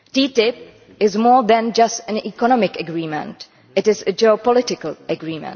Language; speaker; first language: English; non-native, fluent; Czech